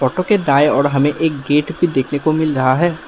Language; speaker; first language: Hindi; non-native, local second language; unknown